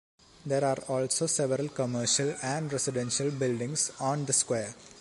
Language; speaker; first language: English; non-native, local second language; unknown